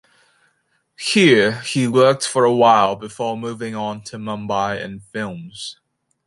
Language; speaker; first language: English; native; English